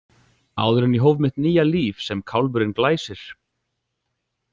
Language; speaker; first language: Icelandic; native; Icelandic